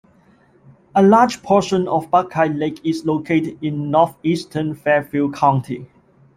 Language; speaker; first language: English; non-native, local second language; Cantonese